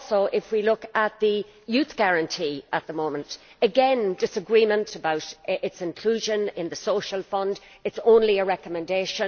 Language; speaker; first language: English; native; English